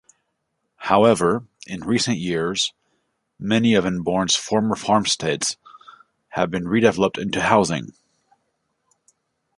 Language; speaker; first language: English; native; English